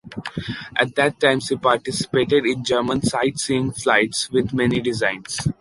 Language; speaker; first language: English; non-native, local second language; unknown